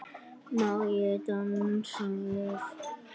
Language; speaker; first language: Icelandic; native; Icelandic